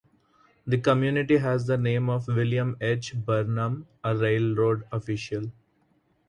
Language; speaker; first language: English; non-native, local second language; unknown